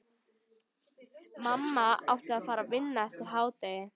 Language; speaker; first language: Icelandic; native; Icelandic